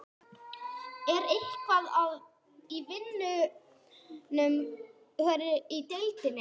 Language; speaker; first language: Icelandic; non-native, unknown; English